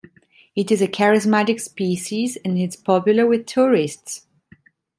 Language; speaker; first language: English; non-native, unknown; Italian